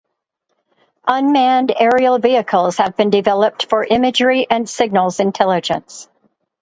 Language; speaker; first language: English; native; English